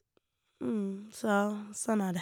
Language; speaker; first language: Norwegian; non-native, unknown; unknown